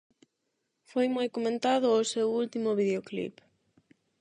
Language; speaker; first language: Galician; non-native, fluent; Spanish